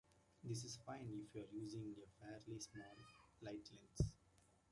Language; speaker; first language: English; native; English